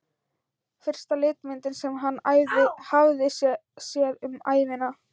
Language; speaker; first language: Icelandic; non-native, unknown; Thai